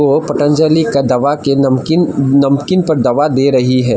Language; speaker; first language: Hindi; non-native, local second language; Assamese